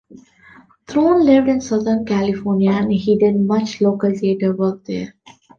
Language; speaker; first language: English; non-native, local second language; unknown